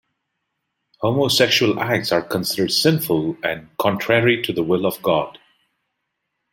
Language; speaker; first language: English; non-native, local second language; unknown